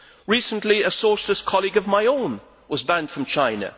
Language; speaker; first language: English; native; English